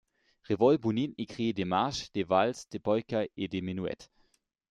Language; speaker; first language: French; non-native, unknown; German